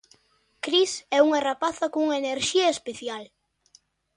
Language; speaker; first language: Galician; native; Galician